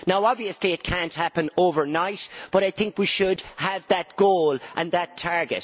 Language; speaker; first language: English; native; English